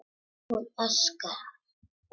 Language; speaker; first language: Icelandic; non-native, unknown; Czech